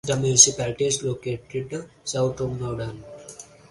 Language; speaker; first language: English; non-native, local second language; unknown